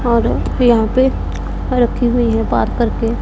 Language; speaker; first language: Hindi; non-native, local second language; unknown